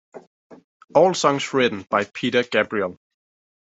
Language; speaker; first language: English; native; English